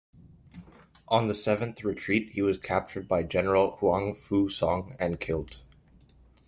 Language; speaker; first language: English; native; English